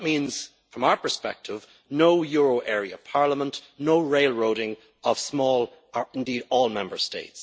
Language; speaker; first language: English; native; English